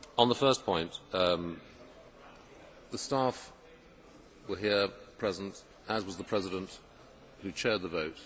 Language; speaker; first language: English; native; English